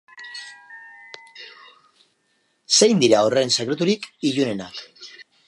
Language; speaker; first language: Basque; non-native, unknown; Spanish